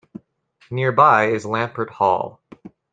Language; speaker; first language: English; native; English